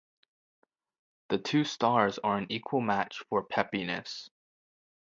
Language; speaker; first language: English; native; English